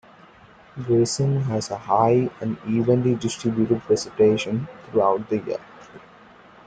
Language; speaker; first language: English; non-native, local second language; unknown